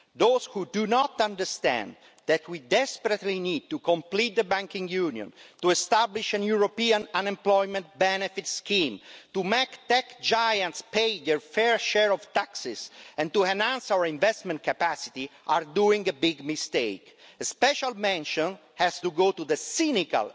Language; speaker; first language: English; non-native, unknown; Italian